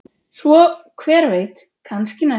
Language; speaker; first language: Icelandic; native; Icelandic